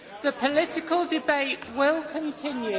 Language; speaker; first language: English; native; English